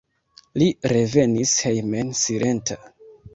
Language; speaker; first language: Esperanto; non-native, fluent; Kinyarwanda